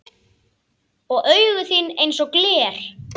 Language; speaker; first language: Icelandic; native; Icelandic